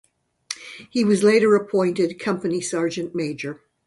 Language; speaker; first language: English; native; English